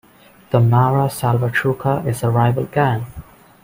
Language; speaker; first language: English; non-native, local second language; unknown